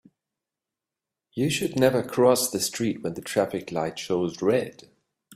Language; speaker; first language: English; native; English